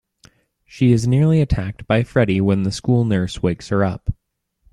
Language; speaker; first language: English; native; English